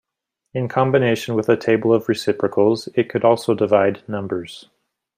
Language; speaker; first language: English; native; English